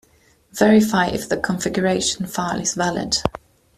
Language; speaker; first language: English; native; English